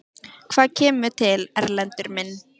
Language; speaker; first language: Icelandic; native; Icelandic